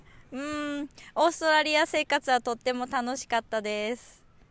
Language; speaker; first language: Japanese; native; Japanese